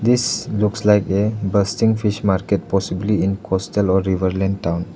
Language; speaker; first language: English; non-native, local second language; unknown